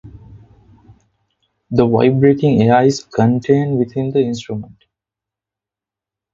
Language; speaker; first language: English; non-native, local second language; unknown